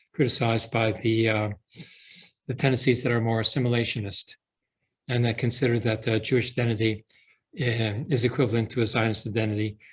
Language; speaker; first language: English; early bilingual, other home language; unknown